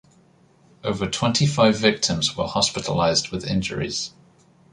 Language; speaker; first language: English; native; English